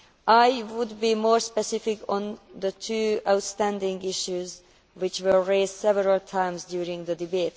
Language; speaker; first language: English; non-native, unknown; Hungarian